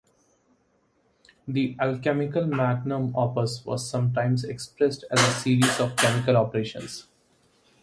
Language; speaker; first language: English; non-native, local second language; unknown